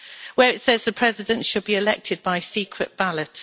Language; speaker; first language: English; native; English